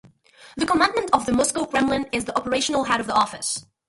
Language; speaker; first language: English; non-native, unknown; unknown